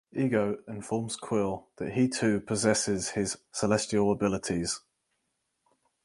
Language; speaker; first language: English; native; English